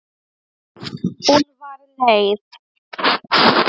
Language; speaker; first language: Icelandic; non-native, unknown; Polish